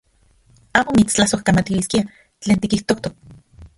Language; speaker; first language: Central Puebla Nahuatl; non-native, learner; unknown